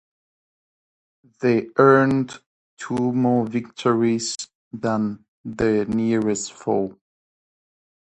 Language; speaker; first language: English; non-native, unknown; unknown